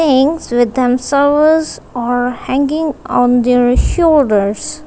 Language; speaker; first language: English; non-native, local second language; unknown